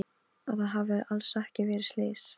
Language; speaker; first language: Icelandic; non-native, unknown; Polish